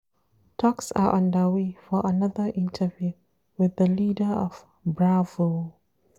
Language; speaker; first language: English; non-native, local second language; Hausa